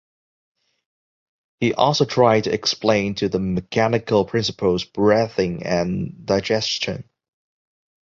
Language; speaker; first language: English; non-native, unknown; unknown